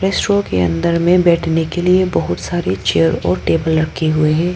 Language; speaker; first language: Hindi; non-native, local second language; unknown